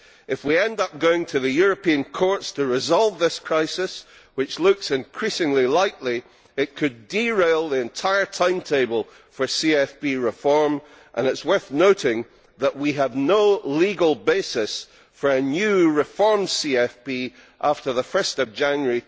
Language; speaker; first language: English; native; English